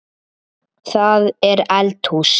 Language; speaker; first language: Icelandic; native; Icelandic